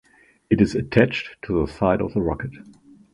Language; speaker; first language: English; non-native, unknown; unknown